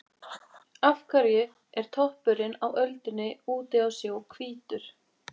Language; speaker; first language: Icelandic; native; Icelandic